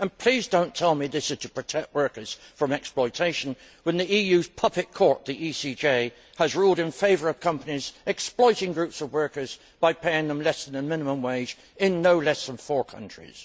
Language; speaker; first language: English; native; English